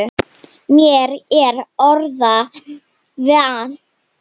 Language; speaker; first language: Icelandic; non-native, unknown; Slovenian